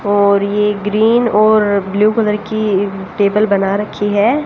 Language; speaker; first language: Hindi; native; Hindi